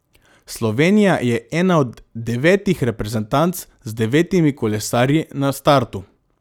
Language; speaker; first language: Slovenian; non-native, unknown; Macedonian